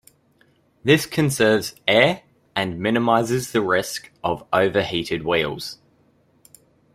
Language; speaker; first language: English; native; English